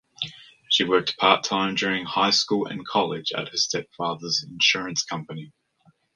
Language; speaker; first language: English; native; English